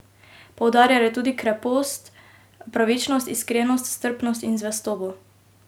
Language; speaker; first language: Slovenian; native; Slovenian